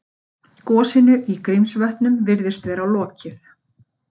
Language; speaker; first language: Icelandic; native; Icelandic